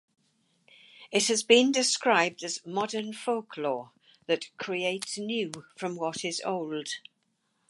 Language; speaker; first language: English; native; English